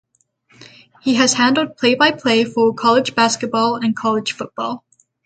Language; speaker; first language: English; native; English